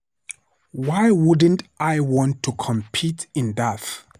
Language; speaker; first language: English; non-native, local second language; Hausa